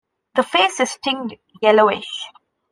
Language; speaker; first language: English; non-native, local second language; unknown